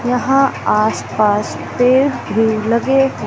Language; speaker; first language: Hindi; native; Hindi